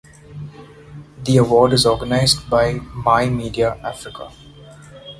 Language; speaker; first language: English; non-native, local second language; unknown